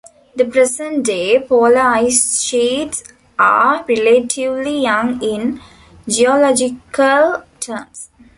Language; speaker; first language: English; non-native, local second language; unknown